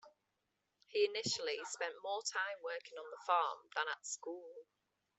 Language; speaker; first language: English; native; English